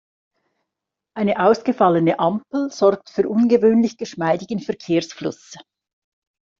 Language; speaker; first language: German; native; German